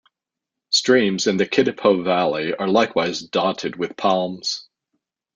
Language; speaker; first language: English; native; English